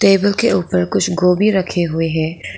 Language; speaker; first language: Hindi; non-native, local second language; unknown